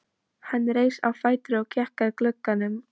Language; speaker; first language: Icelandic; non-native, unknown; Polish